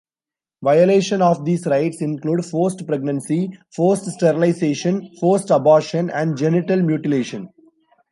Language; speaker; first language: English; non-native, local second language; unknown